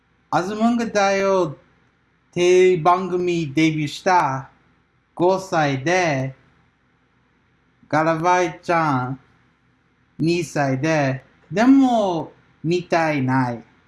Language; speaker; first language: Japanese; non-native, learner; English